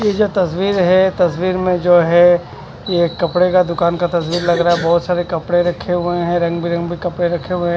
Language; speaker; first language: Hindi; non-native, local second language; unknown